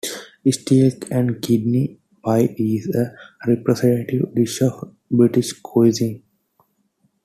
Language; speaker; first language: English; non-native, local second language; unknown